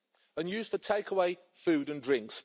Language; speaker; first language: English; native; English